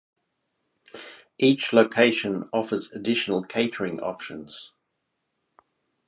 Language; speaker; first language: English; native; English